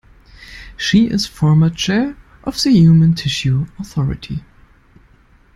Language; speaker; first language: English; non-native, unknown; German